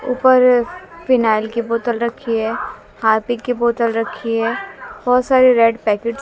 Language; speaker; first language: Hindi; native; Hindi